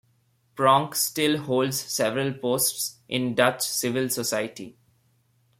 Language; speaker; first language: English; non-native, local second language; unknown